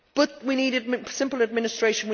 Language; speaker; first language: English; native; English